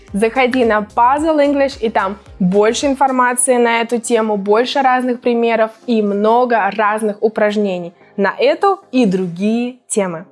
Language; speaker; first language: Russian; native; Russian